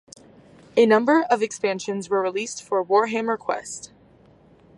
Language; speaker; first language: English; native; English